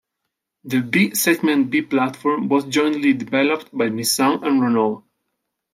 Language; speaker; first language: English; non-native, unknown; Spanish